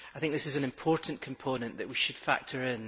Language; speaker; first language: English; native; English